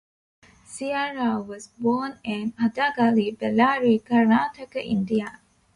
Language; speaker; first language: English; non-native, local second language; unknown